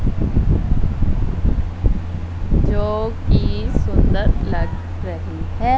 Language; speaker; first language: Hindi; non-native, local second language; Punjabi